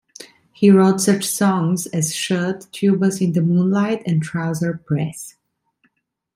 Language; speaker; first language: English; non-native, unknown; Italian